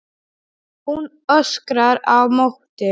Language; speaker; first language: Icelandic; non-native, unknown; Polish